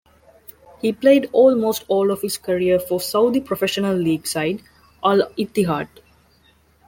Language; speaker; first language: English; non-native, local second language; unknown